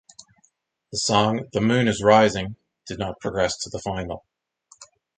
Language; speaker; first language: English; native; English